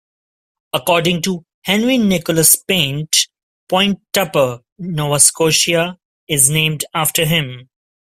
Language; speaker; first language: English; non-native, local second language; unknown